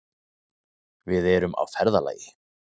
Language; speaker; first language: Icelandic; native; Icelandic